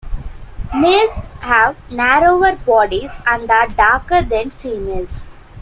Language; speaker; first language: English; non-native, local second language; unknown